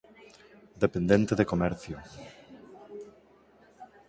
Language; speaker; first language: Galician; non-native, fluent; Spanish